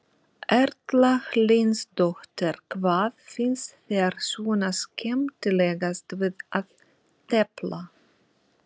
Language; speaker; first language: Icelandic; non-native, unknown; Russian